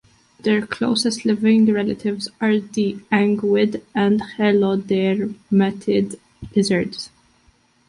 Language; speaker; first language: English; non-native, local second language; Maltese